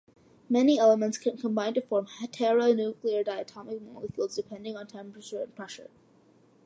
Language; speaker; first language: English; early bilingual, other home language; Malayalam